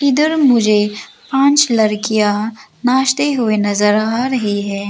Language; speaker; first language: Hindi; non-native, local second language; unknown